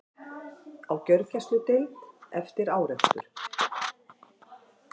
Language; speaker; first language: Icelandic; native; Icelandic